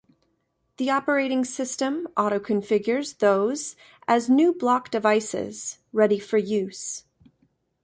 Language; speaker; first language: English; native; English